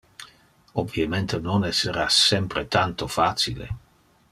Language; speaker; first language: Interlingua; non-native, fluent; Dutch